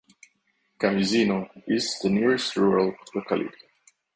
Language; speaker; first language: English; non-native, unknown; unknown